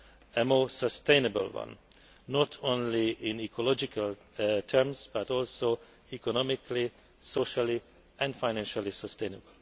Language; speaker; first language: English; non-native, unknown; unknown